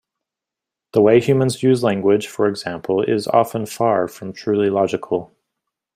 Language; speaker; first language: English; native; English